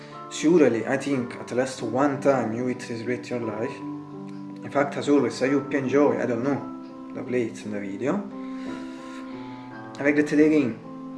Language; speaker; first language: English; non-native, fluent; Italian